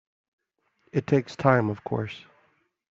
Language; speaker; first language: English; native; English